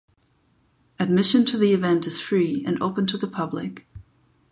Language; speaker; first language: English; non-native, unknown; German